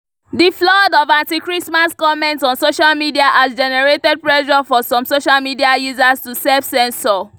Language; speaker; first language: English; non-native, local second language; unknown